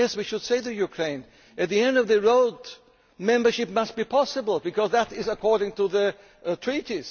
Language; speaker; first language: English; non-native, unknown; German